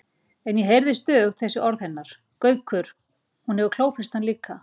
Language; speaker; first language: Icelandic; native; Icelandic